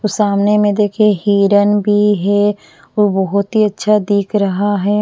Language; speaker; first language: Hindi; non-native, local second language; Bhojpuri